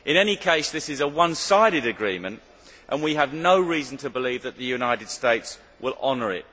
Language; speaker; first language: English; native; English